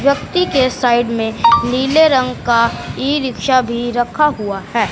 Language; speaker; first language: Hindi; non-native, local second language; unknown